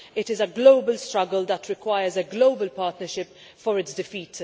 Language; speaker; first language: English; non-native, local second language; Maltese